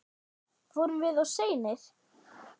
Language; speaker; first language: Icelandic; non-native, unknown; German